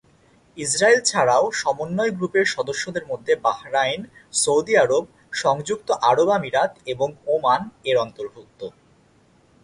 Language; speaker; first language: Bangla; native; Bangla